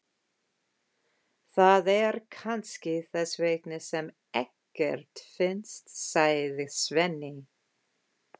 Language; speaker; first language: Icelandic; non-native, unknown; English